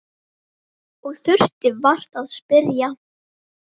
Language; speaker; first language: Icelandic; native; Icelandic